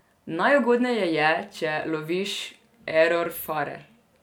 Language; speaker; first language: Slovenian; non-native, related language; Serbian